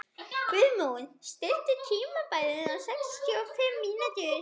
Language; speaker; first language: Icelandic; non-native, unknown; German